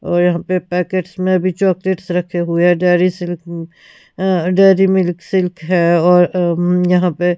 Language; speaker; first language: Hindi; non-native, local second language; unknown